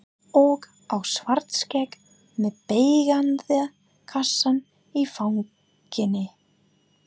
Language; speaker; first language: Icelandic; non-native, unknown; English